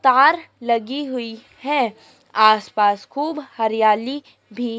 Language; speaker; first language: Hindi; native; Hindi